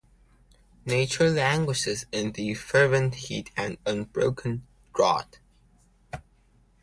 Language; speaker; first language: English; non-native, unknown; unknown